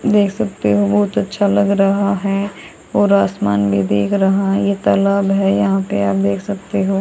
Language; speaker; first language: Hindi; native; Hindi